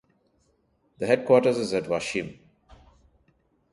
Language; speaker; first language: English; non-native, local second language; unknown